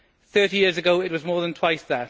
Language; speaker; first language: English; native; English